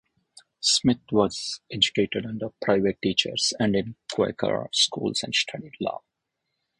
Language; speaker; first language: English; non-native, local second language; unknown